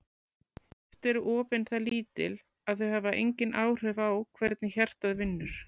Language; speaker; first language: Icelandic; native; Icelandic